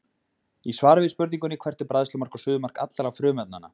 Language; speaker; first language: Icelandic; native; Icelandic